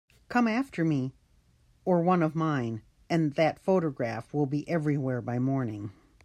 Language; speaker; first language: English; native; English